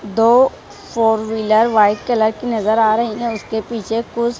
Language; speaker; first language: Hindi; non-native, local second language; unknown